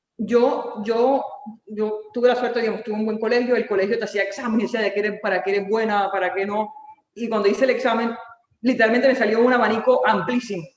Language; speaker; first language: Spanish; native; Spanish